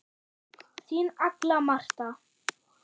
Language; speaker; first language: Icelandic; non-native, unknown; German